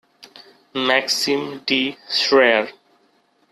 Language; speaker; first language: English; non-native, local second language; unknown